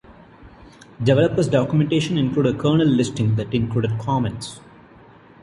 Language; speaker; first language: English; non-native, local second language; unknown